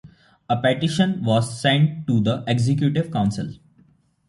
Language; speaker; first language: English; non-native, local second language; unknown